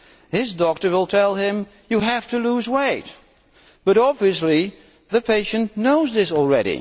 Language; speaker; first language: English; non-native, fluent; Dutch